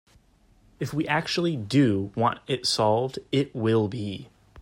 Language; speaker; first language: English; native; English